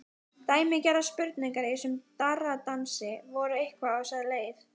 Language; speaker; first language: Icelandic; native; Icelandic